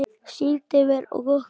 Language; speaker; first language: Icelandic; native; Icelandic